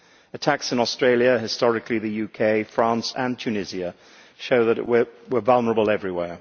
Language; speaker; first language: English; native; English